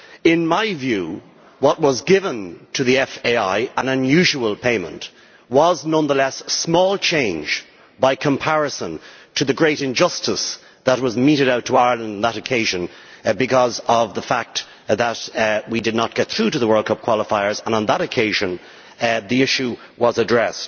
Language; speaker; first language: English; native; English